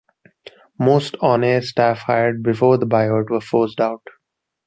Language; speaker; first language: English; non-native, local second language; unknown